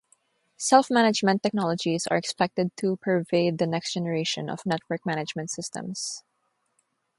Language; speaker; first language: English; non-native, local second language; Filipino